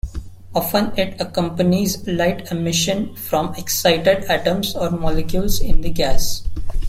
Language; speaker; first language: English; non-native, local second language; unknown